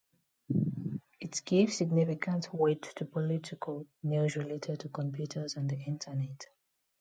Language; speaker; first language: English; non-native, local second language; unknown